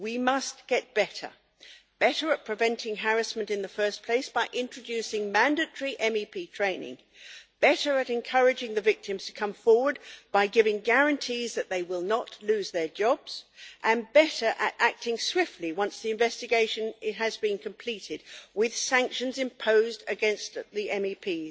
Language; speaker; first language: English; native; English